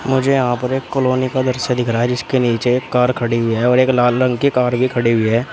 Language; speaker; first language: Hindi; native; Hindi